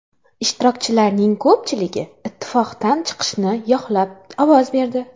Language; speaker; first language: Uzbek; non-native, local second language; Kara-Kalpak